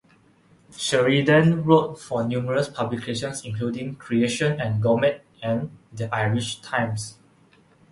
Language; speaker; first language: English; non-native, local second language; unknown